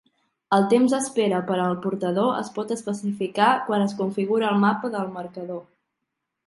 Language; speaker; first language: Catalan; native; Catalan